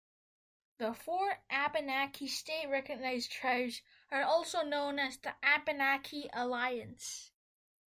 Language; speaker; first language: English; native; English